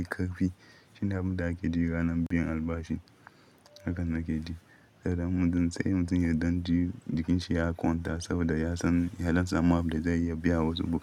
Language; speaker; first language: Hausa; non-native, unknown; Yoruba